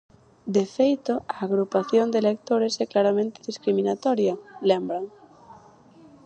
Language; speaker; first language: Galician; native; Galician